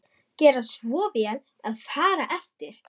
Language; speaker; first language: Icelandic; non-native, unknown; German